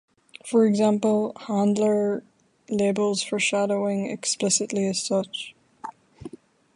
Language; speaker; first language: English; native; English